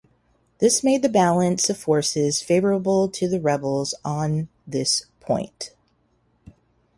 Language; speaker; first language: English; native; English